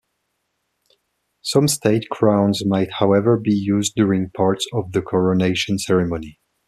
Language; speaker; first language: English; non-native, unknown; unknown